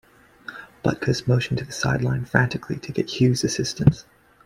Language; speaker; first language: English; native; English